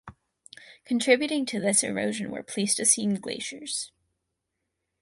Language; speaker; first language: English; native; English